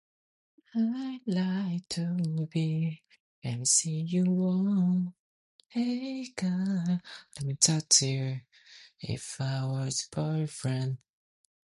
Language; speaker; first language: English; non-native, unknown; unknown